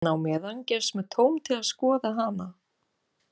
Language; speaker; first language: Icelandic; non-native, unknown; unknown